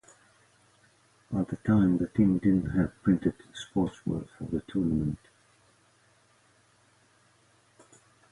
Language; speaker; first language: English; non-native, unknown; Greek